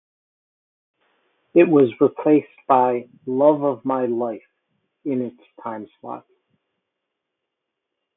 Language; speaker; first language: English; native; English